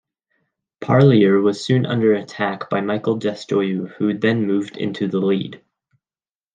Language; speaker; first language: English; native; English